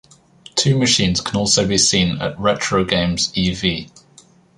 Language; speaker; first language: English; native; English